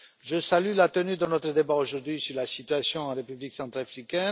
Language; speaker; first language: French; non-native, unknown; Romanian